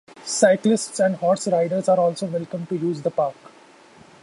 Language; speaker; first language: English; non-native, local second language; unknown